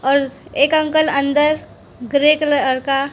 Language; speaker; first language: Hindi; non-native, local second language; Gujarati